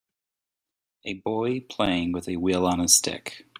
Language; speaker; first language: English; native; English